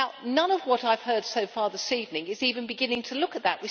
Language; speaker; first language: English; native; English